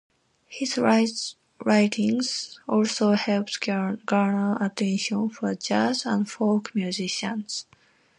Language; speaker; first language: English; non-native, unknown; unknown